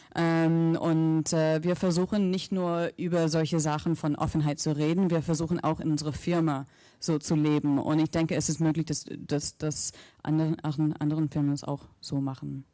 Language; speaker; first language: German; non-native, fluent; English